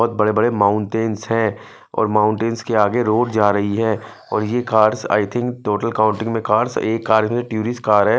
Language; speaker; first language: Hindi; non-native, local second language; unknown